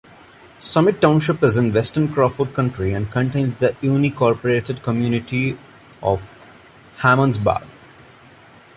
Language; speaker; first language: English; non-native, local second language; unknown